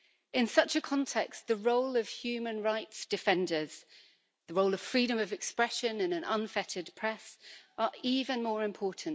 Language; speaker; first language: English; native; English